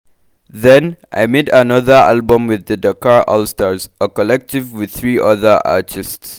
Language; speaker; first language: English; non-native, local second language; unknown